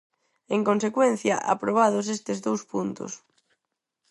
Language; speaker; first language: Galician; non-native, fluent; Spanish